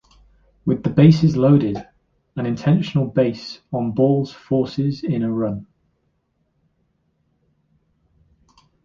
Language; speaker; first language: English; native; English